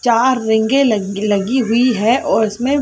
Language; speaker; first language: Hindi; native; Hindi